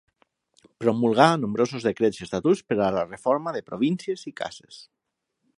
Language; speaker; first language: Catalan; non-native, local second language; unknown